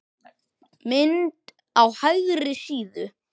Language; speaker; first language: Icelandic; native; Icelandic